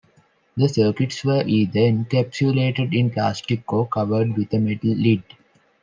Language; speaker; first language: English; non-native, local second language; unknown